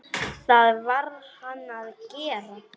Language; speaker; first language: Icelandic; non-native, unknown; Polish